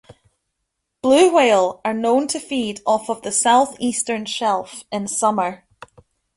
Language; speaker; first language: English; native; English